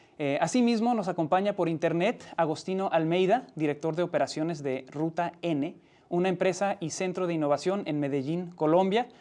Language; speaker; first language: Spanish; early bilingual, heritage; Spanish